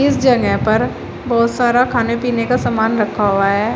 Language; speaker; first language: Hindi; native; Hindi